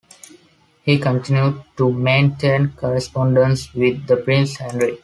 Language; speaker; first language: English; non-native, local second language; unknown